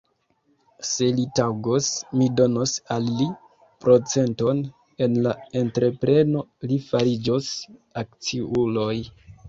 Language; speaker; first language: Esperanto; non-native, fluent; Kinyarwanda